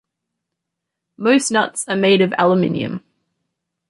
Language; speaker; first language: English; native; English